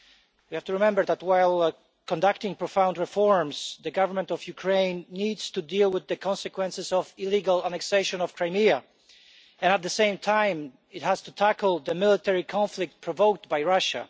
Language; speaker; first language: English; non-native, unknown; Polish